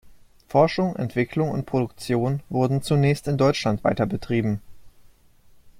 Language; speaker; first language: German; native; German